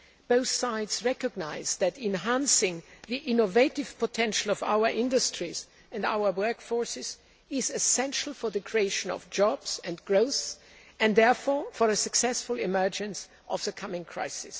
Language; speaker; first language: English; non-native, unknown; German